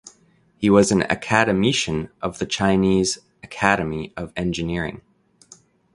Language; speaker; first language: English; native; English